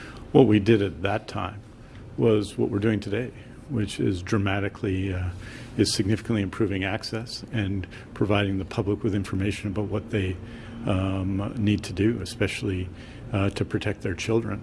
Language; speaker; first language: English; native; English